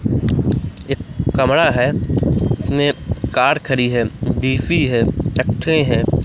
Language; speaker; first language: Hindi; native; Hindi